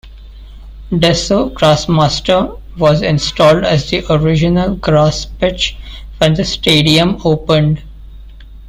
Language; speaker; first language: English; non-native, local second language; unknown